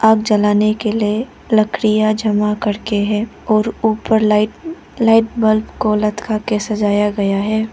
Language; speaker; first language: Hindi; non-native, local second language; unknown